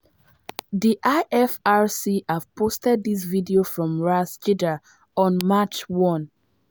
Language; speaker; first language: English; non-native, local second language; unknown